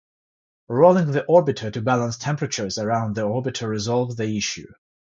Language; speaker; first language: English; non-native, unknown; Georgian